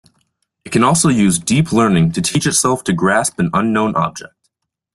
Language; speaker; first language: English; native; English